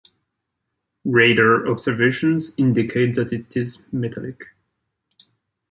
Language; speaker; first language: English; non-native, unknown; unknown